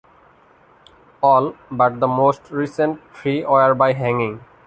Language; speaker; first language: English; non-native, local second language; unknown